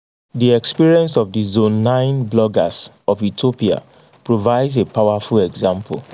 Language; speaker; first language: English; non-native, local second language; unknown